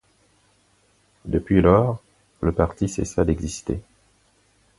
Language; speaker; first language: French; non-native, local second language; Haitian Creole